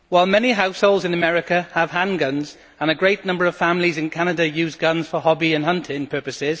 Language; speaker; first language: English; native; English